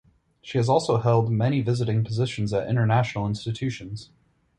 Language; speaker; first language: English; native; English